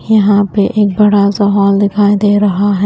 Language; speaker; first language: Hindi; native; Hindi